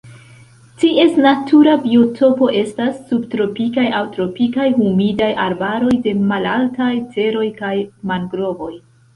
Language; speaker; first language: Esperanto; non-native, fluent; Central Kurdish